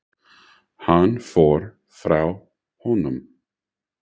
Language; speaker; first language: Icelandic; non-native, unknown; English